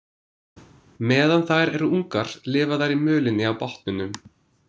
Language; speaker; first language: Icelandic; non-native, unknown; English